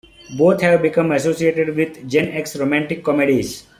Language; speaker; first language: English; non-native, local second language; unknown